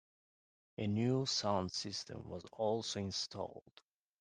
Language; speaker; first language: English; non-native, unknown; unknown